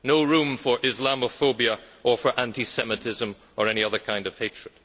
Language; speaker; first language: English; native; English